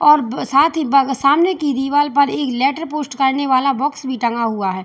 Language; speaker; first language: Hindi; native; Hindi